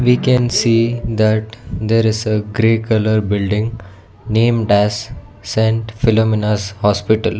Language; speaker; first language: English; non-native, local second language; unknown